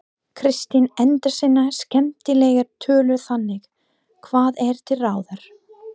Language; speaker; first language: Icelandic; non-native, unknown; English